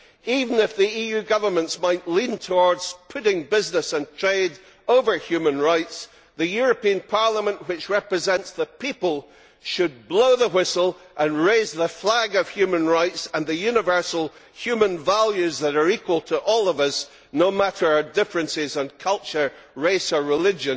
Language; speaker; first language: English; native; English